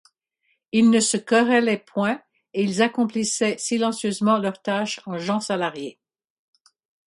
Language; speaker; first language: French; non-native, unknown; English